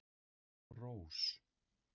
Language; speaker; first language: Icelandic; native; Icelandic